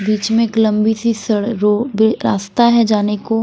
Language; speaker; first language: Hindi; non-native, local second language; Punjabi